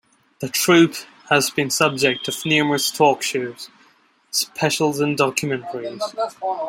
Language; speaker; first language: English; non-native, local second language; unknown